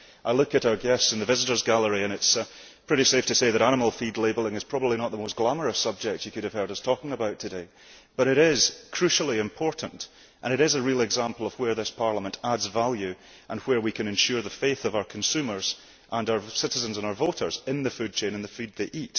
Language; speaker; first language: English; early bilingual, heritage; English